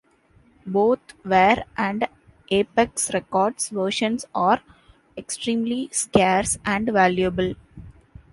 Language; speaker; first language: English; non-native, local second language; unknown